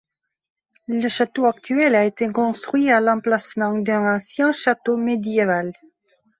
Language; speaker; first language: French; non-native, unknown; Belarusian